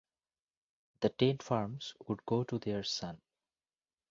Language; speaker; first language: English; non-native, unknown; Bangla